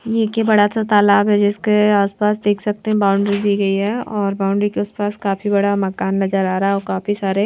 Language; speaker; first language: Hindi; native; Hindi